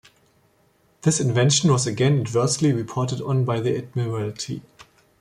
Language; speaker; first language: English; non-native, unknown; German